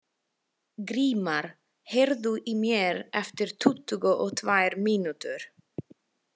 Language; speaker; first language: Icelandic; non-native, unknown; Italian